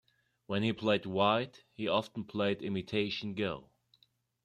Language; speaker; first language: English; non-native, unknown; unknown